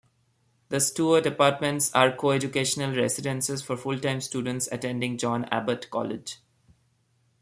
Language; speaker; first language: English; non-native, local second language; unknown